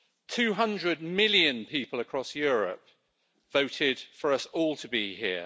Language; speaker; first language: English; native; English